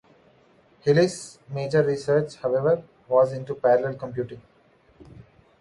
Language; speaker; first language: English; non-native, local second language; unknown